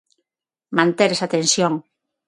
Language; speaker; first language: Galician; non-native, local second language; Spanish